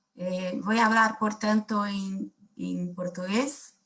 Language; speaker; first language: Spanish; non-native, related language; Portuguese